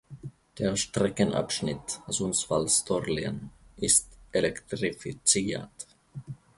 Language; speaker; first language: German; non-native, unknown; Finnish